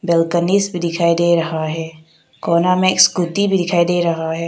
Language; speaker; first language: Hindi; non-native, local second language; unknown